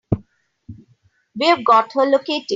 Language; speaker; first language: English; non-native, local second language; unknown